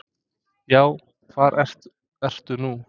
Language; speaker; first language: Icelandic; non-native, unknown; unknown